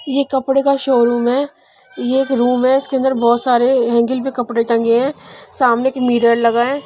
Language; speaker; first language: Hindi; non-native, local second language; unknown